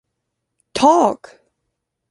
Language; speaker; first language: English; native; English